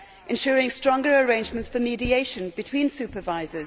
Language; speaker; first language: English; native; English